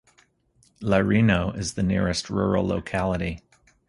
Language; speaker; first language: English; native; English